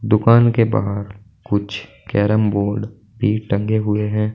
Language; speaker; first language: Hindi; native; Hindi